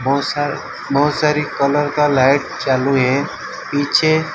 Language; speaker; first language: Hindi; non-native, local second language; Gujarati